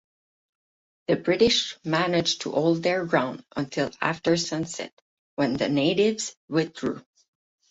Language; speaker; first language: English; non-native, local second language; French